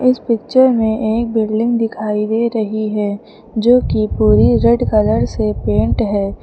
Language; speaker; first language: Hindi; native; Hindi